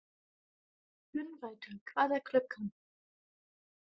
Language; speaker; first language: Icelandic; non-native, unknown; German